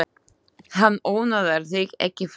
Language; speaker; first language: Icelandic; non-native, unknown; Slovak